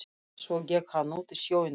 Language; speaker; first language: Icelandic; non-native, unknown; Russian